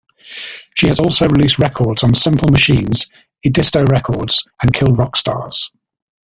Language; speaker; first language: English; native; English